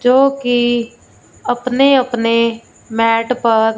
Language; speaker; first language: Hindi; non-native, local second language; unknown